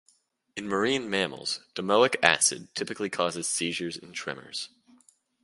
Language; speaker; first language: English; native; English